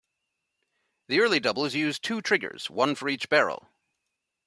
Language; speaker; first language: English; native; English